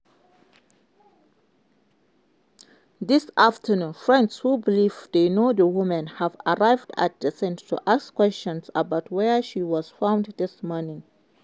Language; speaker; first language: English; non-native, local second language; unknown